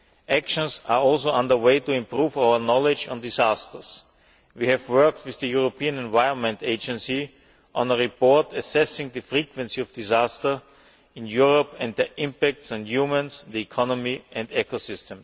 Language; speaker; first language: English; non-native, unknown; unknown